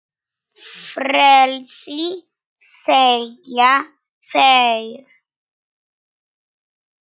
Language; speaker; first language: Icelandic; non-native, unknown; Polish